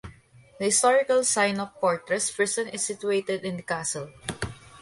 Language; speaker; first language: English; non-native, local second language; Filipino